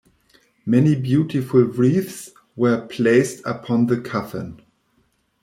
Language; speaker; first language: English; non-native, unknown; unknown